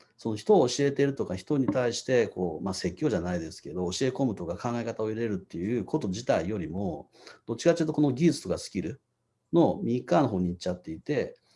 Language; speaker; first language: Japanese; native; Japanese